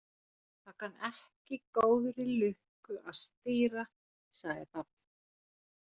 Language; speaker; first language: Icelandic; non-native, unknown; Finnish